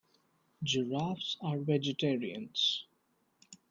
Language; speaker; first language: English; non-native, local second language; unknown